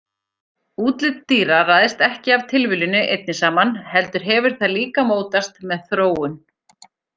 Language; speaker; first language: Icelandic; native; Icelandic